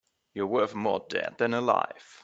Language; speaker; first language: English; non-native, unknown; German